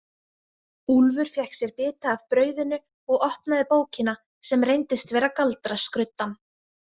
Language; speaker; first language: Icelandic; native; Icelandic